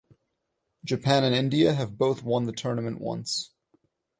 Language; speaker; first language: English; non-native, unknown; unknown